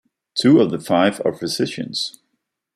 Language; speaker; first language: English; non-native, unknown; Danish